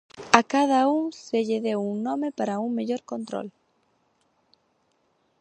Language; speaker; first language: Galician; native; Galician